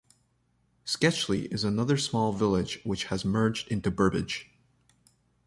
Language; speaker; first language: English; native; English